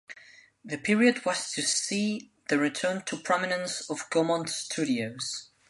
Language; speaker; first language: English; non-native, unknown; Spanish